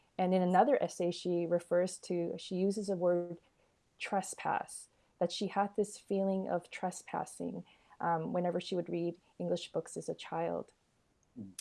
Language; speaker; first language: English; early bilingual, other home language; Korean